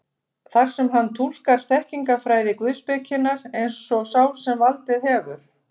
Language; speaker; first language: Icelandic; native; Icelandic